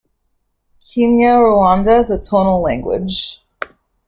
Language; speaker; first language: English; native; English